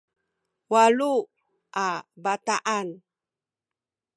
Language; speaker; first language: Sakizaya; native; Sakizaya